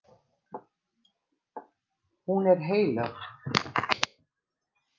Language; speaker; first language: Icelandic; native; Icelandic